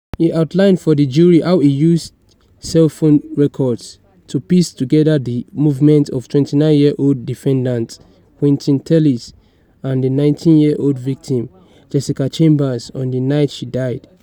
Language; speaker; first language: English; non-native, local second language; Yoruba